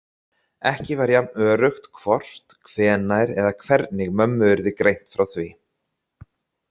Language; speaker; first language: Icelandic; native; Icelandic